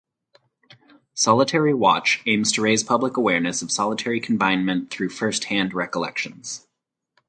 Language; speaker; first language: English; native; English